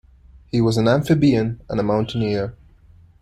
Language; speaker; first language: English; non-native, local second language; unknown